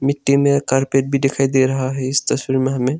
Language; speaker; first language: Hindi; non-native, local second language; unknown